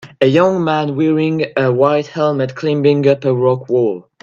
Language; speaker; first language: English; non-native, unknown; French